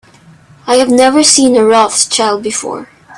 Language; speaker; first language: English; non-native, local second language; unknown